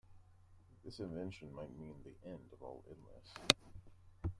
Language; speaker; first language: English; native; English